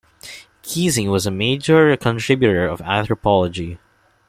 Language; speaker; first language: English; non-native, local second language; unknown